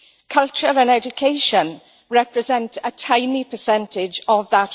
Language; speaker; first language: English; native; English